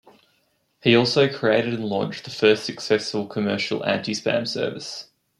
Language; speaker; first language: English; native; English